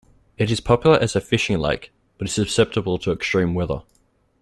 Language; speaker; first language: English; native; English